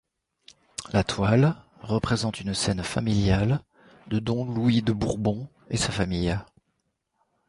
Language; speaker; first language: French; native; French